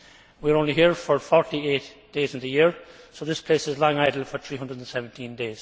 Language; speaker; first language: English; native; English